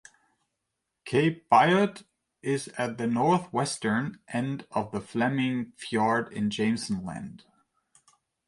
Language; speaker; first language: English; non-native, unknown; German